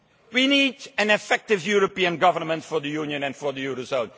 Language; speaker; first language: English; non-native, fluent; Dutch